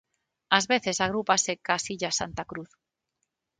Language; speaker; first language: Galician; non-native, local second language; Spanish